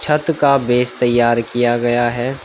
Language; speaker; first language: Hindi; native; Hindi